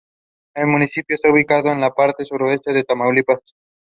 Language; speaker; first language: English; non-native, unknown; Spanish